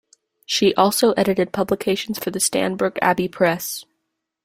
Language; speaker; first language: English; native; English